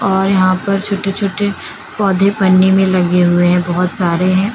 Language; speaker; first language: Hindi; native; Hindi